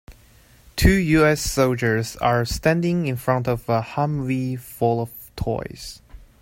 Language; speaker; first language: English; native; English